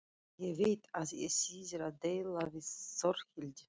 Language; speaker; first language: Icelandic; non-native, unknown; Russian